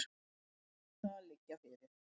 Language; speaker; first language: Icelandic; native; Icelandic